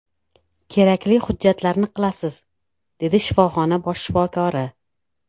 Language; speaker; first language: Uzbek; native; Uzbek